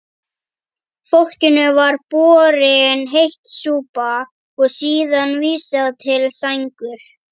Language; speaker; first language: Icelandic; native; Icelandic